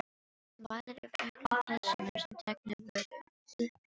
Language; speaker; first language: Icelandic; non-native, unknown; Filipino